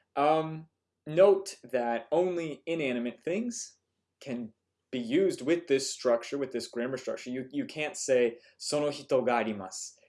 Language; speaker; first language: English; native; English